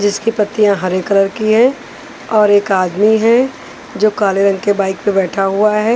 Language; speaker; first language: Hindi; non-native, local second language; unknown